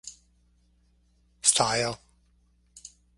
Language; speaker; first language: English; native; English